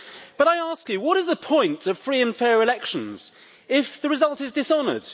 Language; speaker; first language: English; native; English